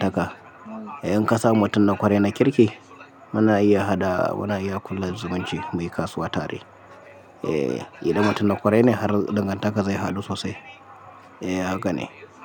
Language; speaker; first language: Hausa; native; Hausa